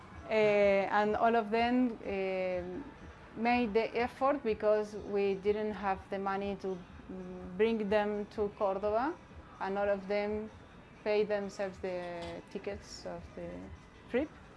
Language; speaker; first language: English; non-native, learner; Spanish